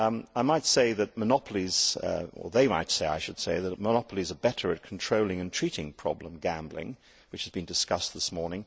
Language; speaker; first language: English; native; English